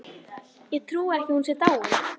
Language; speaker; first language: Icelandic; native; Icelandic